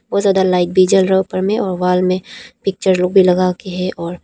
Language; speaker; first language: Hindi; non-native, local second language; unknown